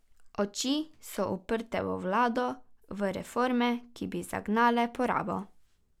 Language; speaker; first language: Slovenian; native; Slovenian